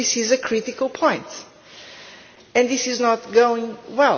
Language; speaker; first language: English; non-native, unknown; Portuguese